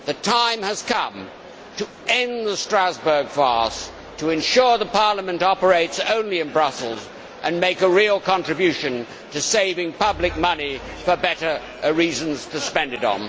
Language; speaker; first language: English; native; English